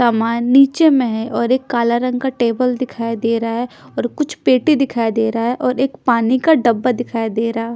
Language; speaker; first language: Hindi; non-native, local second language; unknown